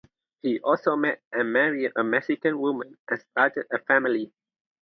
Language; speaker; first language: English; non-native, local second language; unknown